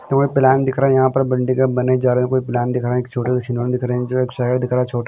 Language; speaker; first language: Hindi; non-native, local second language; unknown